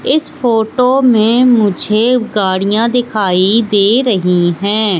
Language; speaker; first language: Hindi; native; Hindi